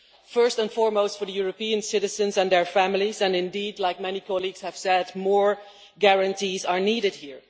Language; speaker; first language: English; non-native, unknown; Dutch